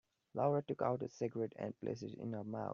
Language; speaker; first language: English; non-native, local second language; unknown